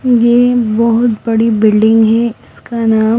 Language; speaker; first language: Hindi; non-native, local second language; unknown